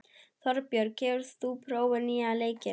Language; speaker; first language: Icelandic; non-native, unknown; German